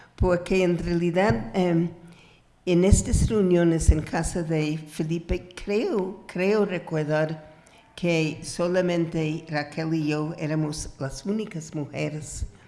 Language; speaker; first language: Spanish; non-native, fluent; English